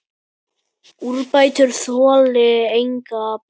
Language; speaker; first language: Icelandic; native; Icelandic